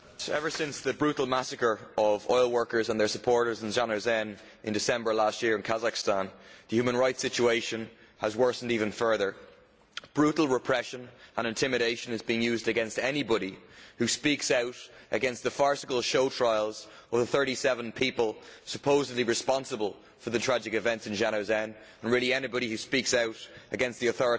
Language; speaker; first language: English; native; English